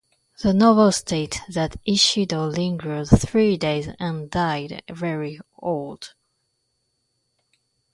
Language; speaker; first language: English; non-native, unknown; French